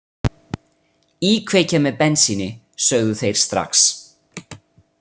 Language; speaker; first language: Icelandic; non-native, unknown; Italian